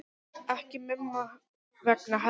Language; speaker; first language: Icelandic; non-native, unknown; English